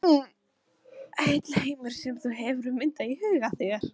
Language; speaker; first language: Icelandic; non-native, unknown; Polish